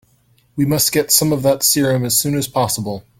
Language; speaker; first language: English; native; English